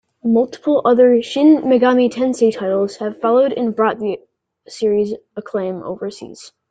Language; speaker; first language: English; native; English